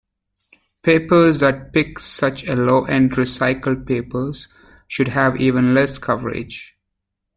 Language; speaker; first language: English; native; English